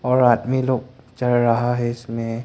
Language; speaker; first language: Hindi; non-native, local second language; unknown